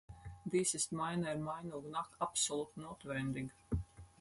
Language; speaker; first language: German; non-native, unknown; Latvian